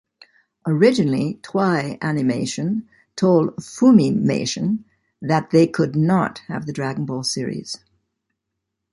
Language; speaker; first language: English; native; English